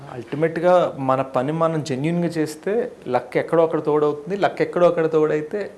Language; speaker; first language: Telugu; early bilingual, heritage; Telugu